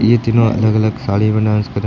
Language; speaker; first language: Hindi; native; Hindi